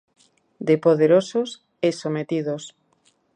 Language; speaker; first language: Galician; native; Galician